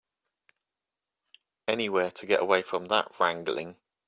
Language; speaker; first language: English; native; English